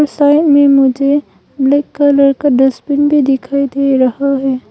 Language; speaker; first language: Hindi; early bilingual, other home language; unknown